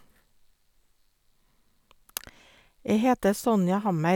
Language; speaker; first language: Norwegian; non-native, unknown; English